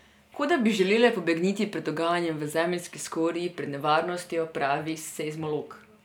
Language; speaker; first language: Slovenian; non-native, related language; Serbian